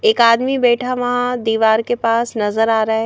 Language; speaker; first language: Hindi; native; Hindi